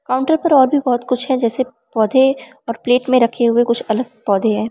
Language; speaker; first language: Hindi; non-native, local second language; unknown